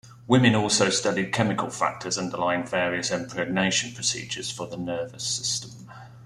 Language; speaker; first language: English; native; English